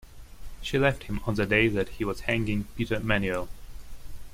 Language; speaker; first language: English; non-native, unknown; Russian